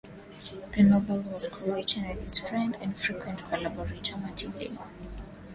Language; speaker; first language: English; non-native, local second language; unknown